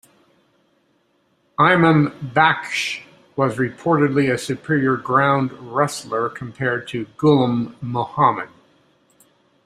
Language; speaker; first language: English; native; English